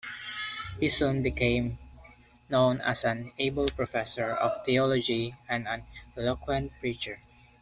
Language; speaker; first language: English; non-native, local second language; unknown